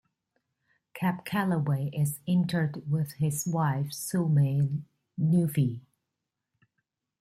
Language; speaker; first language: English; non-native, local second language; Cantonese